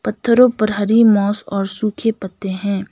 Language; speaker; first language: Hindi; non-native, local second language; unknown